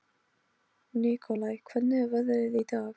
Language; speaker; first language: Icelandic; non-native, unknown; Polish